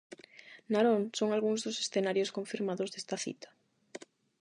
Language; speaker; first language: Galician; non-native, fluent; Spanish